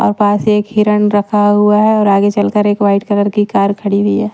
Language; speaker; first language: Hindi; native; Hindi